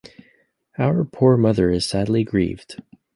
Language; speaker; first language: English; native; English